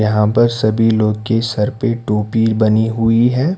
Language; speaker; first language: Hindi; non-native, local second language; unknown